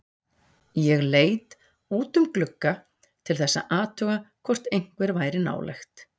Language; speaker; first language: Icelandic; native; Icelandic